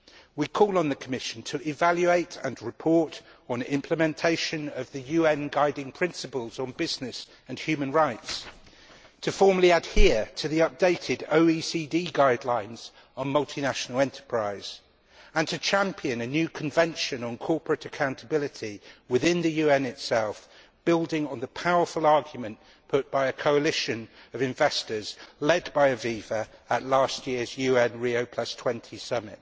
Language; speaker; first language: English; native; English